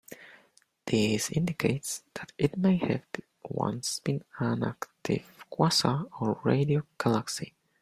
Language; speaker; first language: English; non-native, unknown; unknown